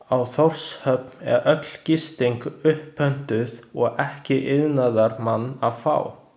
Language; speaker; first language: Icelandic; non-native, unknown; Chinese